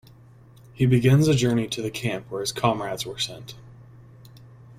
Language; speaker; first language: English; native; English